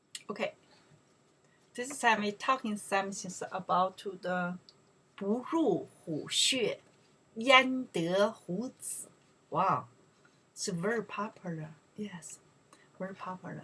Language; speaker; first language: English; non-native, learner; Chinese